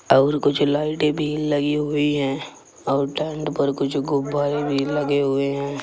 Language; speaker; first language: Hindi; native; Hindi